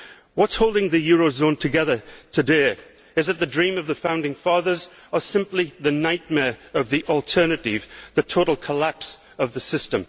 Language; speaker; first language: English; native; English